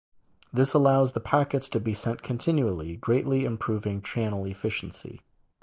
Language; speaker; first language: English; native; English